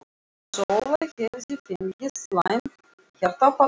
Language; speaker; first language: Icelandic; non-native, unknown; Russian